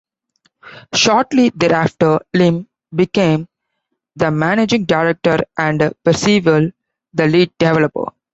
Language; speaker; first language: English; non-native, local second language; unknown